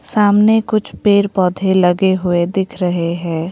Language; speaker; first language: Hindi; non-native, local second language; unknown